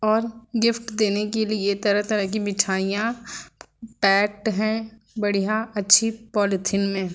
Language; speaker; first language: Hindi; native; Hindi